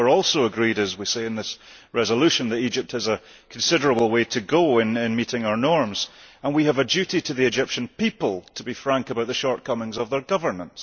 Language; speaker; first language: English; early bilingual, heritage; English